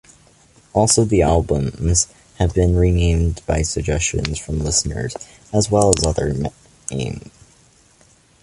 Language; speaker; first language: English; native; English